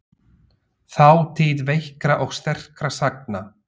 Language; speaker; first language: Icelandic; non-native, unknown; Slovak